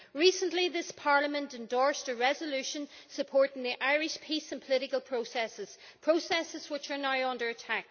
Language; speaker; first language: English; native; English